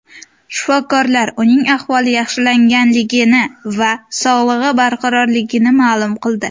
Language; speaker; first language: Uzbek; native; Uzbek